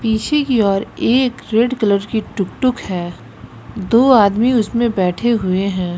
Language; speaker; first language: Hindi; native; Hindi